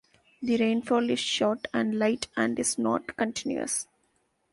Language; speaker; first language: English; non-native, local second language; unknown